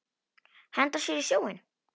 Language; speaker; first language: Icelandic; non-native, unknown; Polish